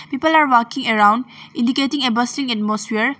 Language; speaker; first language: English; non-native, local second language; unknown